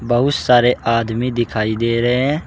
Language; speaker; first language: Hindi; native; Hindi